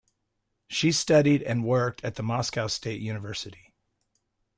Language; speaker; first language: English; native; English